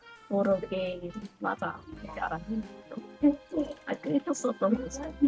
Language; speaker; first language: Korean; native; Korean